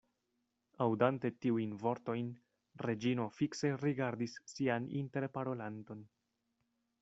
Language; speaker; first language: Esperanto; non-native, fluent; Spanish